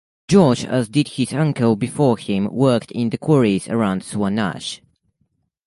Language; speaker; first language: English; native; English